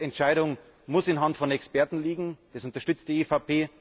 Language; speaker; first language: German; native; German